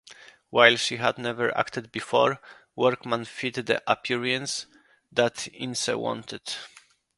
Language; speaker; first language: English; non-native, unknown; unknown